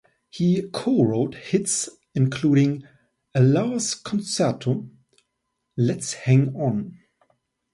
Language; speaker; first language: English; non-native, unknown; German